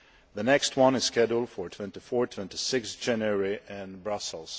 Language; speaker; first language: English; non-native, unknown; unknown